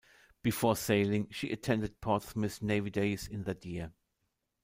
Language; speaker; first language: English; non-native, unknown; German